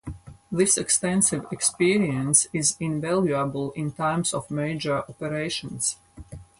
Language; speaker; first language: English; non-native, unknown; Latvian